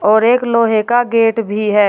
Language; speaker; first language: Hindi; native; Hindi